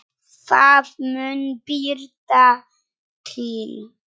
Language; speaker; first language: Icelandic; non-native, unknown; Polish